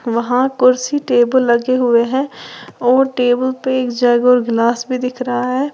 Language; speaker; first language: Hindi; native; Hindi